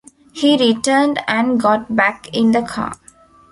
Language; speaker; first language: English; non-native, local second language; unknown